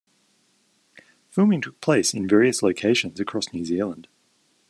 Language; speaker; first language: English; native; English